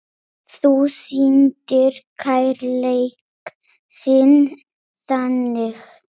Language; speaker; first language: Icelandic; non-native, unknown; Polish